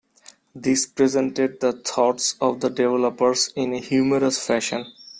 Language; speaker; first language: English; non-native, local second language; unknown